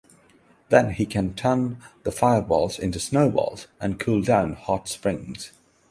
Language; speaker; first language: English; non-native, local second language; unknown